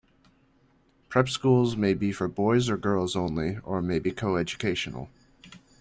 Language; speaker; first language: English; native; English